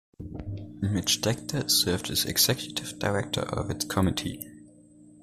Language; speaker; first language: English; non-native, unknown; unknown